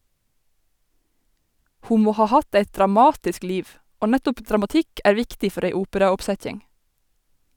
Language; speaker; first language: Norwegian; native; Norwegian